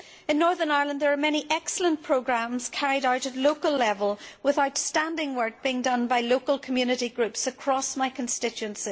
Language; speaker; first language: English; native; English